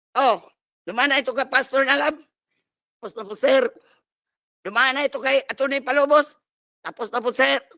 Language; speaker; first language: Filipino; non-native, local second language; Cebuano